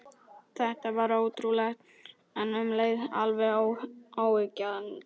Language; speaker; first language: Icelandic; non-native, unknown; Polish